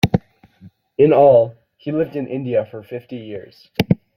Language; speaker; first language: English; native; English